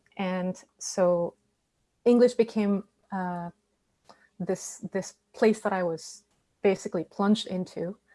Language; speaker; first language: English; non-native, fluent; Spanish